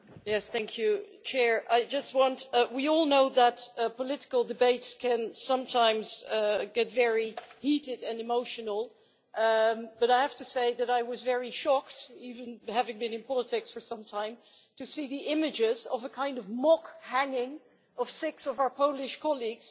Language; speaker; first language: English; non-native, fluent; Dutch